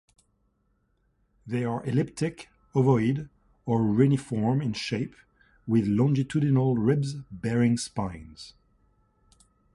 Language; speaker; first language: English; native; English